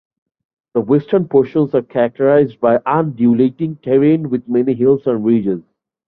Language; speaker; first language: English; non-native, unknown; Bangla